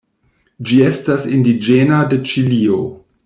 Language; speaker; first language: Esperanto; non-native, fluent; German